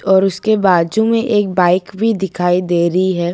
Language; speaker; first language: Hindi; non-native, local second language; Gujarati